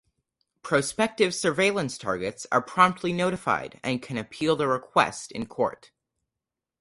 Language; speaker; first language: English; native; English